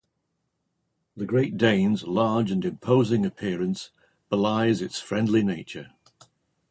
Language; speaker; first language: English; native; English